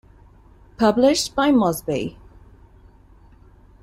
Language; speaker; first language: English; native; English